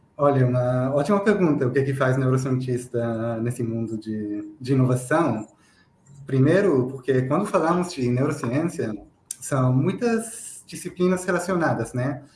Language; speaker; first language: Portuguese; non-native, fluent; Hebrew